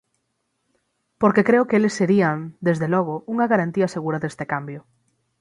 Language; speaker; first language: Galician; native; Galician